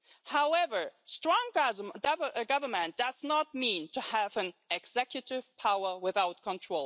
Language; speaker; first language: English; non-native, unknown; German